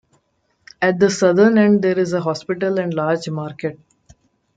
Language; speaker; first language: English; non-native, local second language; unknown